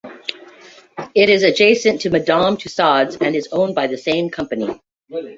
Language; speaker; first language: English; native; English